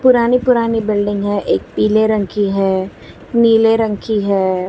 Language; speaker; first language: Hindi; non-native, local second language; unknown